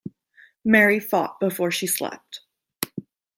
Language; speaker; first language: English; native; English